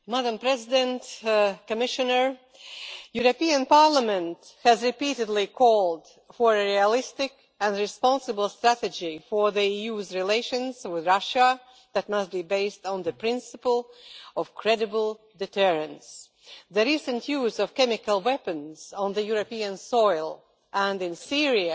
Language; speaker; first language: English; non-native, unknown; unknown